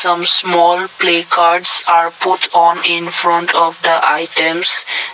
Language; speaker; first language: English; non-native, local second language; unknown